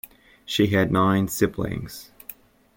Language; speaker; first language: English; native; English